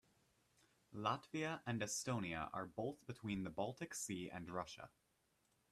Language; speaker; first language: English; native; English